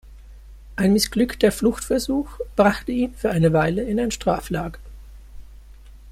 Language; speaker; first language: German; native; German